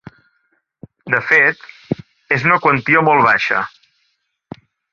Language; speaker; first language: Catalan; native; Catalan